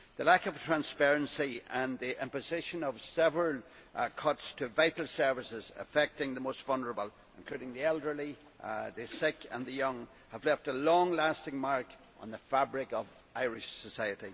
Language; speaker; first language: English; native; English